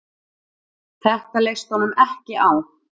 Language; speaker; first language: Icelandic; native; Icelandic